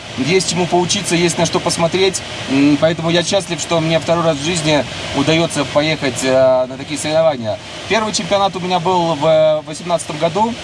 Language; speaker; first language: Russian; native; Russian